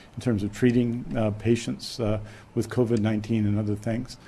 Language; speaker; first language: English; native; English